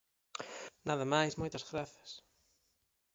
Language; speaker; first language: Galician; native; Galician